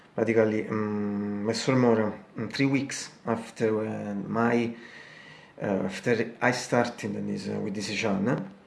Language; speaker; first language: English; non-native, fluent; Italian